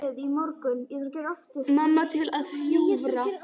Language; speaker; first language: Icelandic; non-native, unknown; Polish